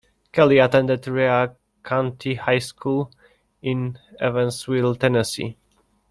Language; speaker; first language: English; non-native, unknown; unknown